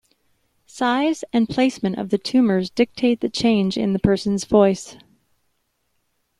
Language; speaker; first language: English; native; English